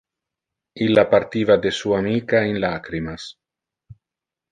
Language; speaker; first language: Interlingua; non-native, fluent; Italian